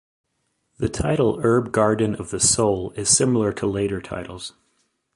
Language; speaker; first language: English; native; English